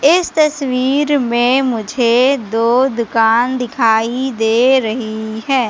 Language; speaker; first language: Hindi; native; Hindi